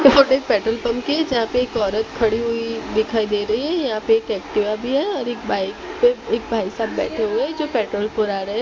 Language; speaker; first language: Hindi; non-native, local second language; Gujarati